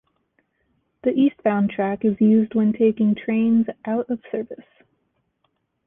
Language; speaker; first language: English; native; English